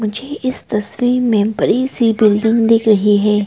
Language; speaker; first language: Hindi; non-native, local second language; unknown